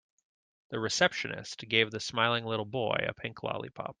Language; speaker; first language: English; native; English